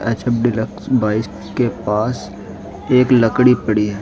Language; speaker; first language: Hindi; native; Hindi